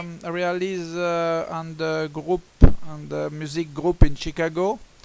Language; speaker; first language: English; non-native, learner; French